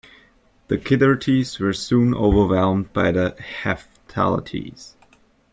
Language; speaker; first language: English; native; English